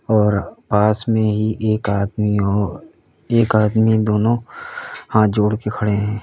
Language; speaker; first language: Hindi; native; Hindi